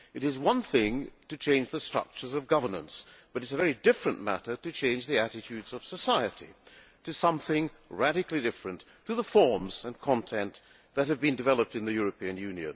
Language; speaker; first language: English; non-native, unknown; Hungarian